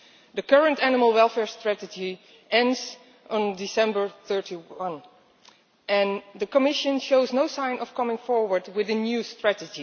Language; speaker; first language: English; non-native, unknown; Dutch